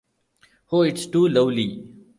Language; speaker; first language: English; non-native, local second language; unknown